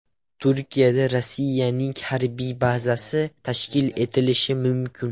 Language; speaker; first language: Uzbek; non-native, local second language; Russian